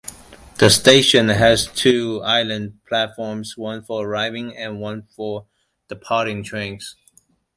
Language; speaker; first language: English; non-native, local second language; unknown